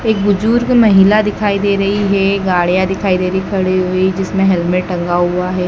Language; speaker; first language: Hindi; native; Hindi